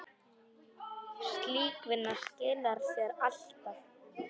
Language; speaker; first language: Icelandic; non-native, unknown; Polish